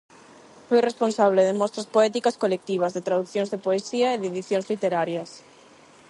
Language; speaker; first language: Galician; non-native, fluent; Spanish